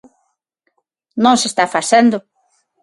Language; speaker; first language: Galician; non-native, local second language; Spanish